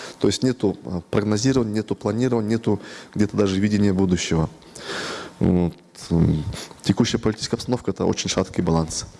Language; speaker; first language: Russian; non-native, local second language; Kyrgyz